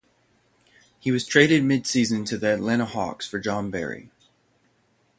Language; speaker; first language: English; native; English